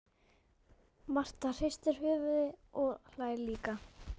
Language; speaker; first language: Icelandic; native; Icelandic